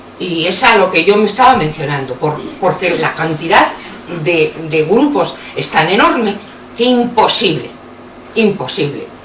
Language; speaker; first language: Spanish; native; Spanish